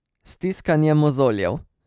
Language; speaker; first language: Slovenian; native; Slovenian